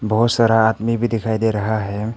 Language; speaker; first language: Hindi; non-native, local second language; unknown